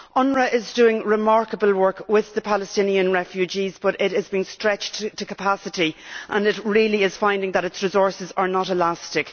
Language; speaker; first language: English; native; English